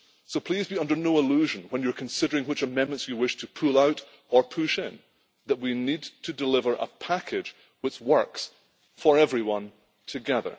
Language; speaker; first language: English; native; English